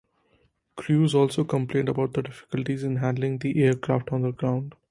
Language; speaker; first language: English; non-native, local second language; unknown